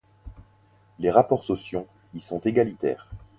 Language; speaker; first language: French; native; French